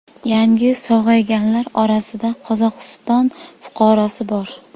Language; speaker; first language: Uzbek; native; Uzbek